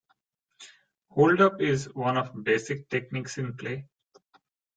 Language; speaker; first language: English; non-native, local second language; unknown